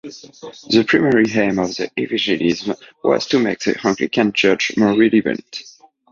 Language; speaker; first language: English; non-native, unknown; French